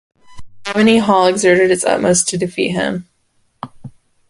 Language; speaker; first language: English; native; English